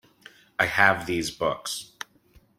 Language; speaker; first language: English; native; English